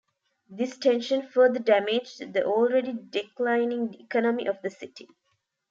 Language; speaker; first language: English; non-native, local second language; Tamil